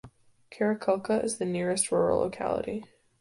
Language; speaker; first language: English; native; English